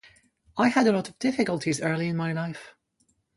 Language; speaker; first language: English; non-native, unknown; French